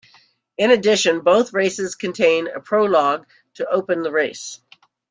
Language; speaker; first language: English; native; English